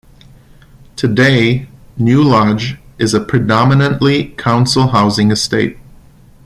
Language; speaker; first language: English; non-native, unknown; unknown